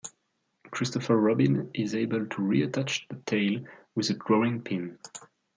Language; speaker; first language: English; non-native, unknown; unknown